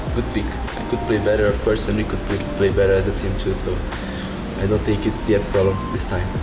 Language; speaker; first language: English; non-native, learner; Portuguese